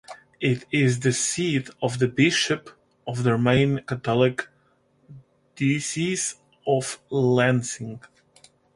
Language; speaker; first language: English; non-native, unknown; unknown